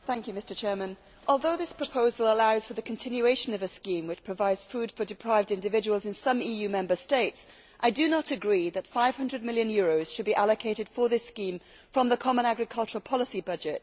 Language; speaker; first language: English; native; English